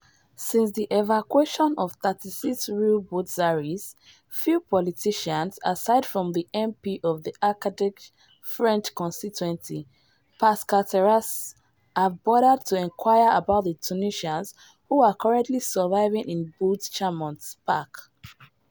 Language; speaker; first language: English; non-native, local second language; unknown